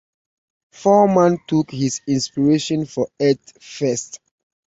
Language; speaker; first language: English; native; English